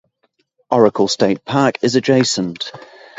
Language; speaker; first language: English; native; English